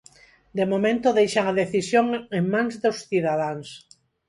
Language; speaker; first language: Galician; non-native, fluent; Spanish